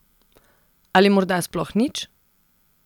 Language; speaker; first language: Slovenian; non-native, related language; Serbian